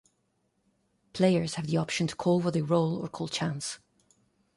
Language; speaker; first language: English; non-native, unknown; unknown